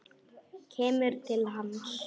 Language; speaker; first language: Icelandic; non-native, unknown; Polish